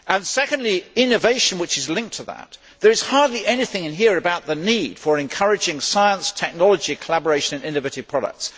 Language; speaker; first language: English; native; English